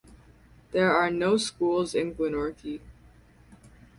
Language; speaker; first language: English; native; English